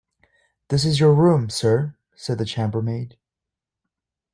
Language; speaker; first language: English; native; English